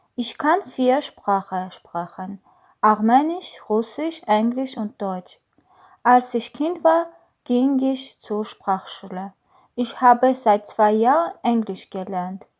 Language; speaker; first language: German; non-native, learner; Armenian